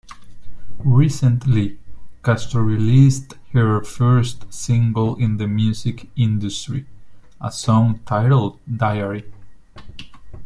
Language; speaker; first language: English; non-native, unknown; Spanish